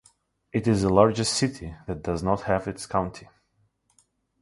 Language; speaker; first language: English; non-native, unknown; Russian